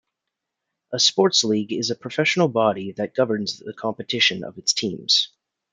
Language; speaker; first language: English; native; English